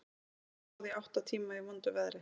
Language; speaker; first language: Icelandic; native; Icelandic